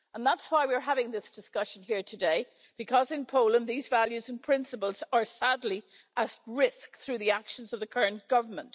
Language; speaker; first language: English; native; English